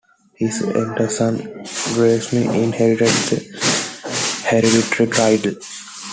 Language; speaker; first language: English; non-native, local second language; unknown